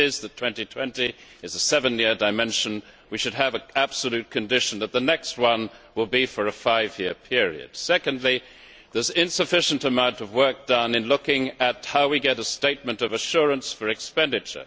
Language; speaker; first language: English; native; English